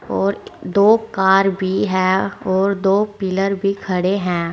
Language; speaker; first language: Hindi; native; Hindi